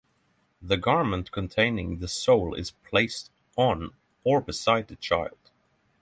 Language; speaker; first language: English; non-native, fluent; Norwegian